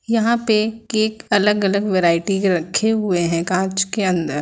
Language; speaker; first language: Hindi; native; Hindi